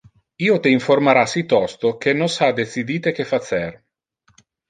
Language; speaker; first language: Interlingua; non-native, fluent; Italian